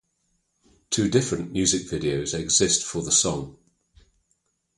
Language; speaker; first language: English; native; English